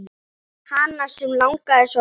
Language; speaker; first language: Icelandic; native; Icelandic